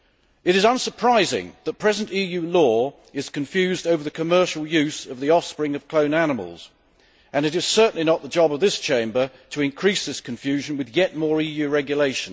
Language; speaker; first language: English; native; English